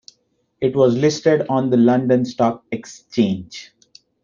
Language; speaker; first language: English; non-native, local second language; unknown